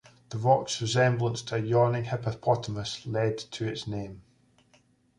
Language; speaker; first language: English; native; English